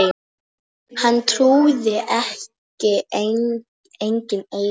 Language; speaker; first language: Icelandic; non-native, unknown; Polish